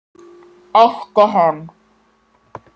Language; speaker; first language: Icelandic; native; Icelandic